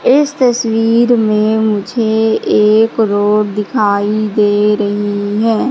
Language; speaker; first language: Hindi; native; Hindi